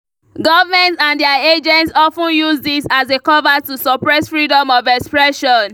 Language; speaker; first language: English; non-native, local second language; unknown